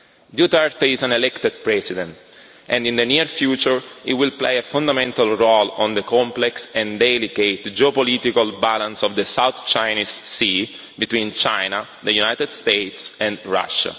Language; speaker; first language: English; non-native, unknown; Italian